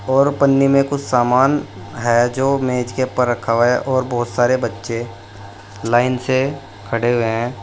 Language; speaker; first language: Hindi; native; Hindi